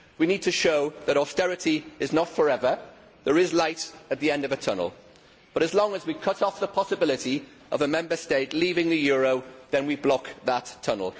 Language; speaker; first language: English; native; English